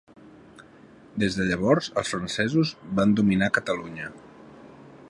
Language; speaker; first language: Catalan; native; Catalan